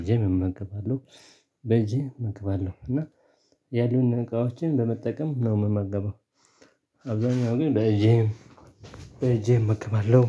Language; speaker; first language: Amharic; non-native, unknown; Tigrinya